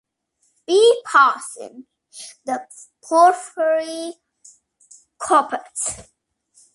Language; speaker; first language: English; native; English